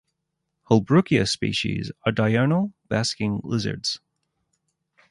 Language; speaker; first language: English; native; English